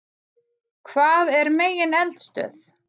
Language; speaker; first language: Icelandic; native; Icelandic